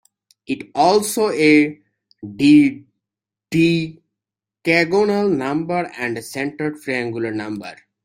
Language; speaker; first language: English; native; English